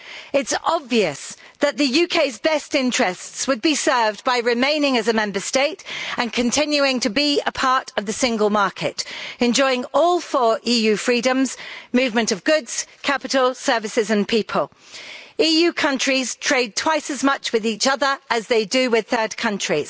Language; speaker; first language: English; native; English